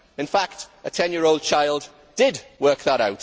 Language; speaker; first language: English; native; English